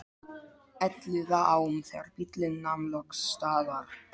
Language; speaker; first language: Icelandic; non-native, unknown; Polish